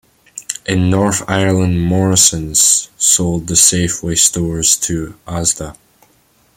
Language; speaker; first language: English; native; English